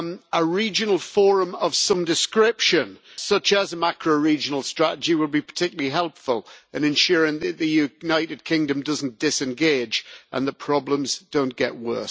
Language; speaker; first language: English; native; English